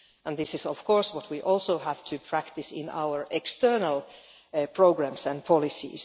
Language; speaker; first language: English; non-native, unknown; Finnish